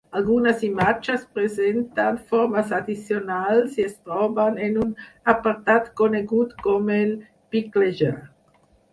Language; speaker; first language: Catalan; non-native, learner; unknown